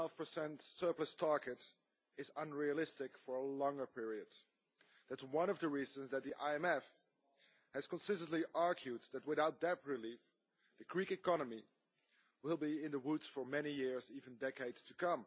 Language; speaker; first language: English; non-native, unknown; Dutch